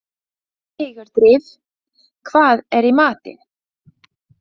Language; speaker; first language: Icelandic; non-native, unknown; Latvian